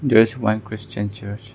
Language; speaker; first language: English; non-native, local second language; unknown